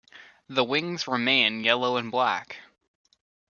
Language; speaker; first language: English; native; English